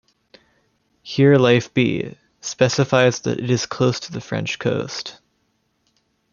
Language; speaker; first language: English; native; English